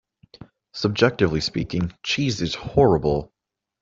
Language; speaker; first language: English; native; English